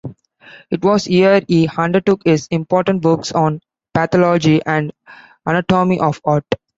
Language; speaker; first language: English; non-native, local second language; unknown